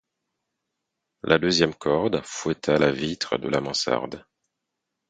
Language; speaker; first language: French; non-native, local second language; Haitian Creole